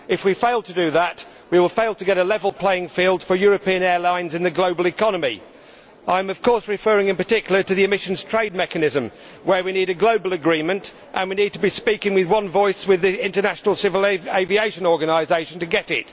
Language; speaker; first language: English; native; English